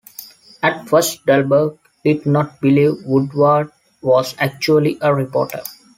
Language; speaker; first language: English; non-native, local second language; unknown